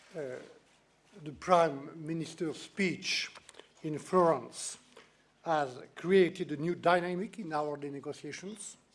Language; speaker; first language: English; non-native, fluent; French